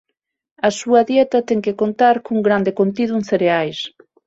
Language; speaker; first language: Galician; non-native, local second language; Spanish